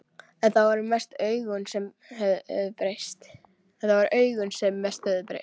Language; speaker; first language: Icelandic; native; Icelandic